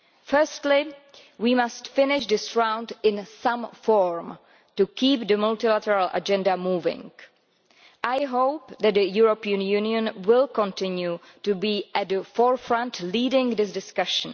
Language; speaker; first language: English; non-native, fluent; Czech